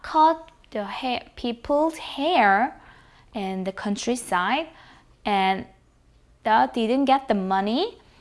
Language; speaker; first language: English; non-native, fluent; Korean